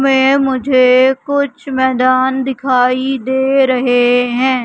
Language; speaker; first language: Hindi; native; Hindi